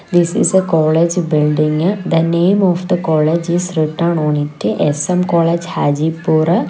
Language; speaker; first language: English; non-native, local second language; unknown